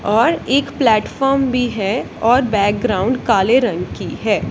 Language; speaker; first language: Hindi; non-native, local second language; Punjabi